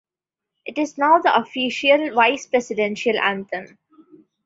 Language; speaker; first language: English; non-native, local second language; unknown